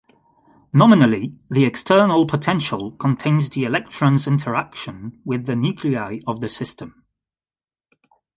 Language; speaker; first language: English; non-native, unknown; French